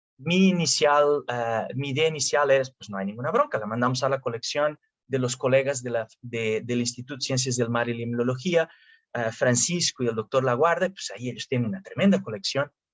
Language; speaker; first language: Spanish; non-native, related language; Portuguese